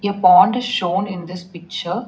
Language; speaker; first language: English; non-native, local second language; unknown